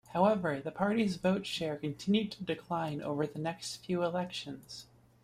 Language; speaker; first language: English; native; English